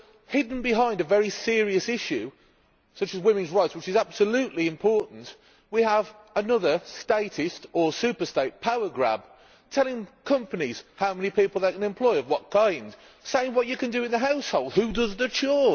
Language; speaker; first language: English; native; English